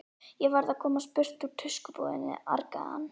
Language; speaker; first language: Icelandic; native; Icelandic